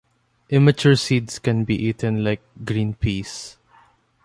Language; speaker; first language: English; non-native, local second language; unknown